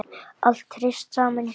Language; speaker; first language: Icelandic; native; Icelandic